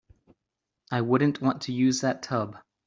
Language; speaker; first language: English; native; English